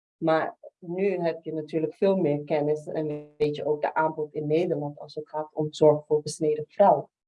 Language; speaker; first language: Dutch; early bilingual, other home language; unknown